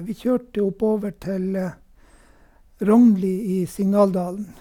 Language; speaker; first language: Norwegian; native; Norwegian